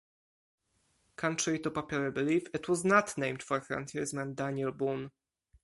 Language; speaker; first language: English; non-native, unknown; Polish